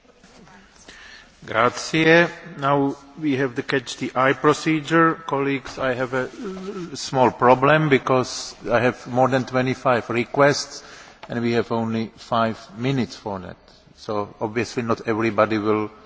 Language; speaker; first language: English; non-native, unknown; Greek